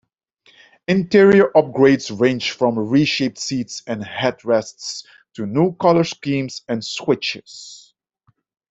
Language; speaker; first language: English; non-native, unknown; Dutch